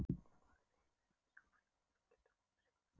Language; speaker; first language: Icelandic; non-native, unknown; Polish